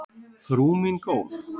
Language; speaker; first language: Icelandic; native; Icelandic